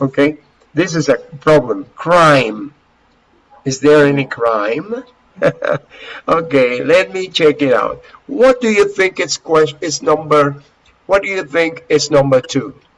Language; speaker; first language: English; non-native, fluent; Spanish